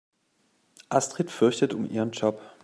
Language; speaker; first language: German; native; German